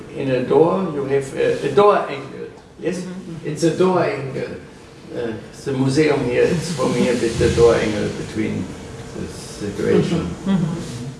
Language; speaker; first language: English; non-native, fluent; German